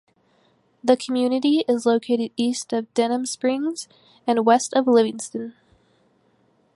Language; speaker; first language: English; native; English